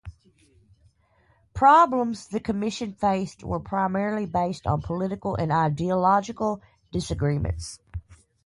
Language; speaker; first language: English; native; English